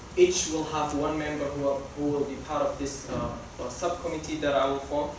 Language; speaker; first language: English; non-native, local second language; Somali